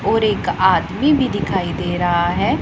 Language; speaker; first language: Hindi; non-native, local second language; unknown